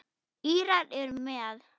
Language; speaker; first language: Icelandic; non-native, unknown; German